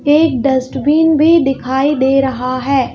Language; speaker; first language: Hindi; native; Hindi